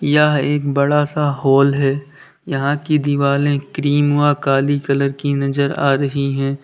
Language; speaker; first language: Hindi; native; Hindi